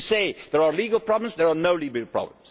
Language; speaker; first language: English; non-native, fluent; Dutch